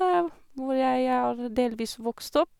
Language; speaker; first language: Norwegian; non-native, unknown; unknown